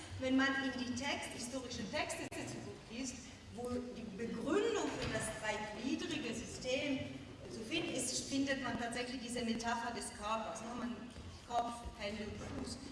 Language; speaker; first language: German; non-native, fluent; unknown